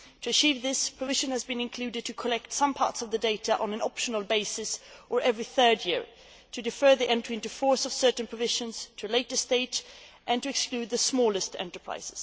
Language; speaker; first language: English; non-native, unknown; Swedish